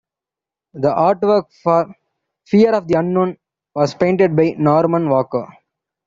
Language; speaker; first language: English; non-native, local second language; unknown